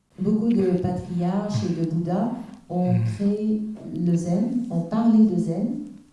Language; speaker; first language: French; native; French